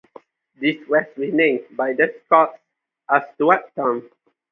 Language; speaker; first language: English; non-native, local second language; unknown